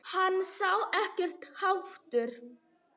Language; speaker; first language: Icelandic; non-native, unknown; Polish